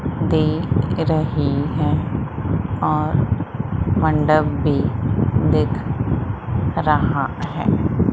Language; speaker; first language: Hindi; native; Hindi